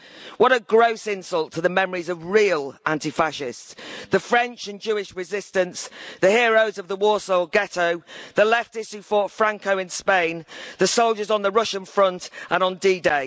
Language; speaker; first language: English; native; English